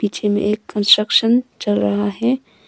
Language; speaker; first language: Hindi; non-native, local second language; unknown